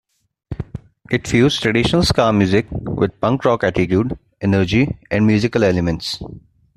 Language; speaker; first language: English; non-native, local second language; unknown